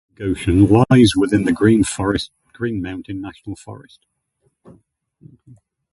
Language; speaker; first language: English; native; English